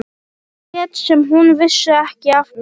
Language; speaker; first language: Icelandic; non-native, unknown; Polish